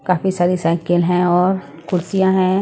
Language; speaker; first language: Hindi; non-native, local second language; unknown